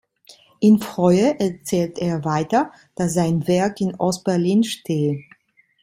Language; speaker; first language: German; non-native, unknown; Italian